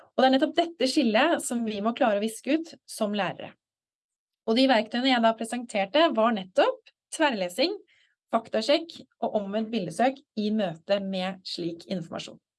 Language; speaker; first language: Norwegian; native; Norwegian